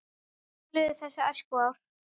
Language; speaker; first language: Icelandic; native; Icelandic